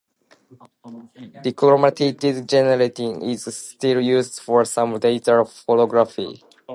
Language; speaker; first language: English; non-native, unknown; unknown